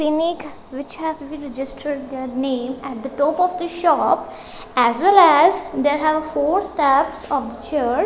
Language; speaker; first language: English; non-native, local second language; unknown